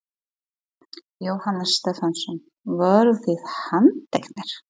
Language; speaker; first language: Icelandic; non-native, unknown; Polish